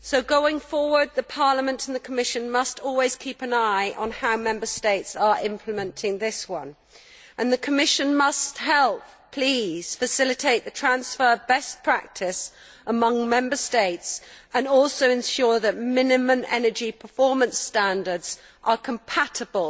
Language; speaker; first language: English; native; English